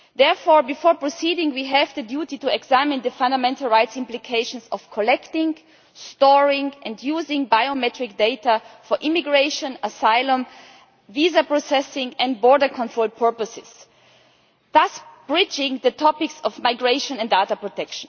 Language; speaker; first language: English; non-native, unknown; German